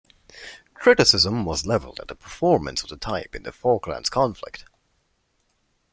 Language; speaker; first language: English; non-native, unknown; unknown